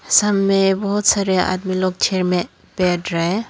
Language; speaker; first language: Hindi; non-native, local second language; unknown